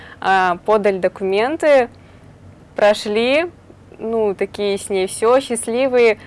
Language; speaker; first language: Russian; native; Russian